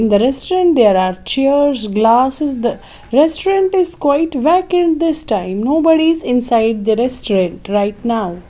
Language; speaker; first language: English; non-native, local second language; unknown